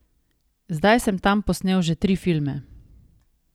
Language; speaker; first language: Slovenian; native; Slovenian